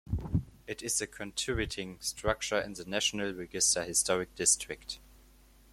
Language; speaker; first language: English; non-native, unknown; German